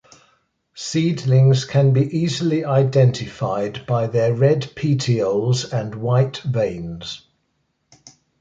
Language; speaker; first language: English; native; English